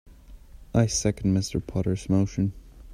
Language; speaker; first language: English; non-native, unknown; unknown